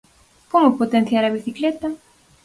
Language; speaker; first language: Galician; native; Galician